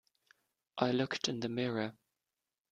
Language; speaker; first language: English; non-native, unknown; German